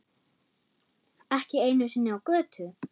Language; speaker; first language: Icelandic; non-native, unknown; German